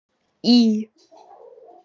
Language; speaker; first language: Icelandic; native; Icelandic